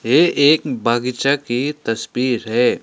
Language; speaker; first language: Hindi; non-native, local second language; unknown